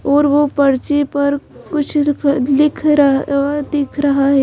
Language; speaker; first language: Hindi; native; Hindi